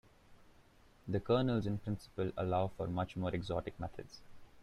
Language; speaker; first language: English; non-native, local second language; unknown